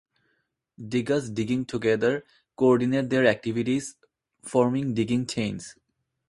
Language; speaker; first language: English; non-native, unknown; Bangla